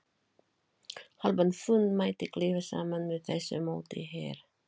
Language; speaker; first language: Icelandic; non-native, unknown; Filipino